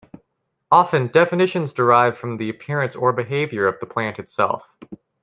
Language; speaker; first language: English; native; English